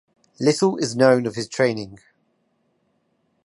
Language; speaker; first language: English; native; English